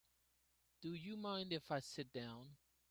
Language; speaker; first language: English; non-native, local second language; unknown